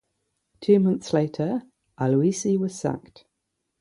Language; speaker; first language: English; native; English